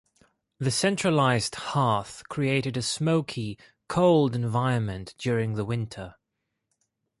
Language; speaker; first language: English; non-native, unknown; Greek